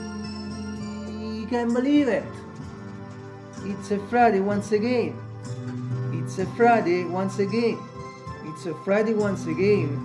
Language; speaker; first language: English; non-native, fluent; Italian